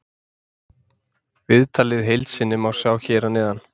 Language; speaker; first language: Icelandic; native; Icelandic